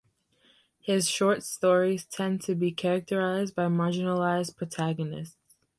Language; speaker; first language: English; native; English